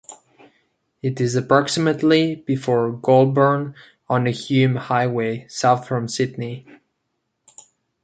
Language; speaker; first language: English; non-native, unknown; Catalan